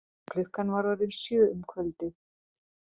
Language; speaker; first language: Icelandic; non-native, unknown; Hungarian